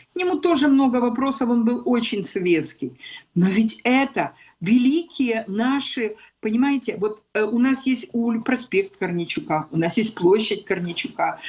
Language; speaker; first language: Russian; non-native, local second language; Ukrainian